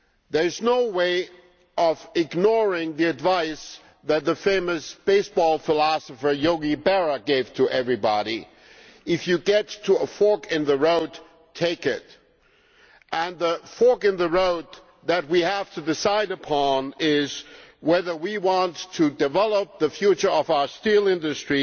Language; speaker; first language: English; non-native, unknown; German